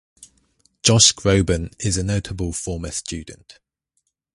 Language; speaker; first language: English; native; English